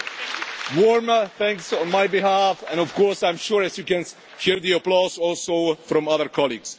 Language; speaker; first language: English; non-native, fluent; Czech